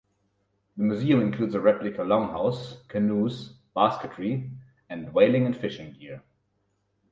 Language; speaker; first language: English; non-native, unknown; German